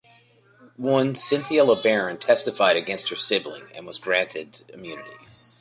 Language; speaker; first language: English; native; English